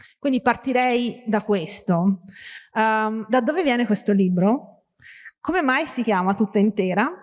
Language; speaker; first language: Italian; early bilingual, other home language; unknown